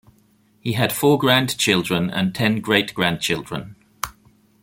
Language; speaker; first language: English; native; English